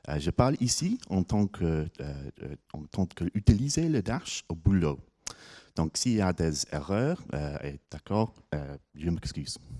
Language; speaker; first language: French; non-native, fluent; English